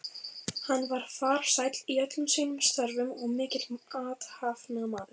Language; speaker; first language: Icelandic; native; Icelandic